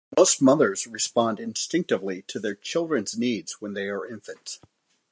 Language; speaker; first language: English; native; English